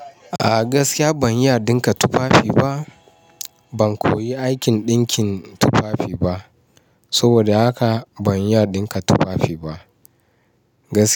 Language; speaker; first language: Hausa; non-native, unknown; Yoruba